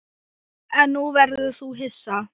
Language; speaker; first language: Icelandic; non-native, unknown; Thai